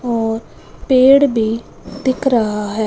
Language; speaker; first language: Hindi; non-native, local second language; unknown